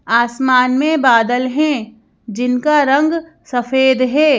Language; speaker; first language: Hindi; native; Hindi